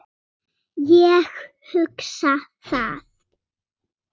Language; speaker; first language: Icelandic; native; Icelandic